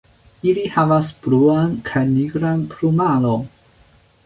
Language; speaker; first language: Esperanto; non-native, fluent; Chinese